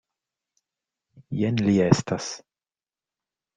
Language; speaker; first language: Esperanto; non-native, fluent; Italian